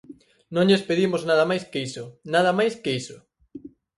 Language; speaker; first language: Galician; native; Galician